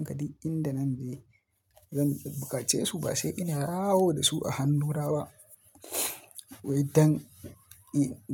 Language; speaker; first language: Hausa; native; Hausa